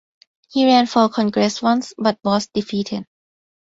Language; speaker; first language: English; non-native, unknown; Thai